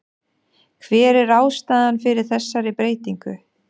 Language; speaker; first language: Icelandic; non-native, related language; Danish